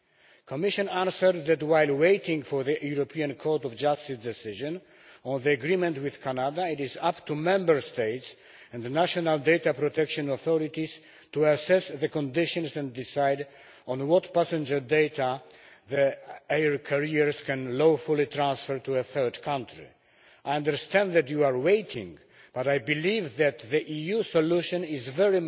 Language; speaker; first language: English; non-native, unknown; Polish